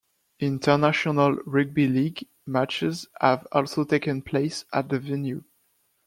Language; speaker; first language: English; non-native, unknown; French